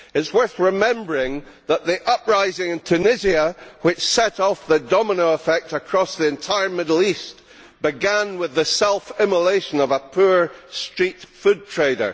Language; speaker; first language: English; native; English